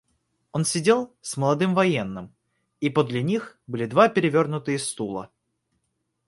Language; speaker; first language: Russian; native; Russian